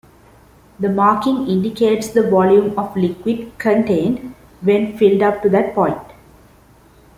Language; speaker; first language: English; non-native, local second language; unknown